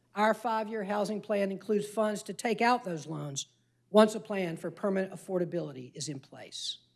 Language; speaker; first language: English; native; English